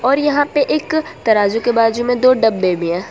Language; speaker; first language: Hindi; non-native, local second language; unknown